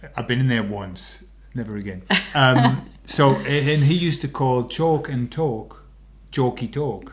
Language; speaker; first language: English; native; English